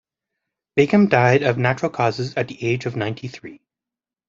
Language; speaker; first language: English; native; English